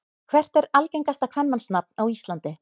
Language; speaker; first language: Icelandic; native; Icelandic